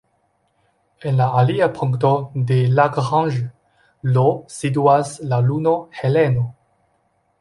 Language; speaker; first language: Esperanto; non-native, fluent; Chinese